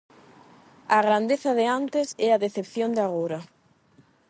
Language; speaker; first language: Galician; non-native, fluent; Spanish